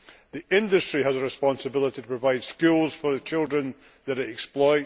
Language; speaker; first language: English; native; English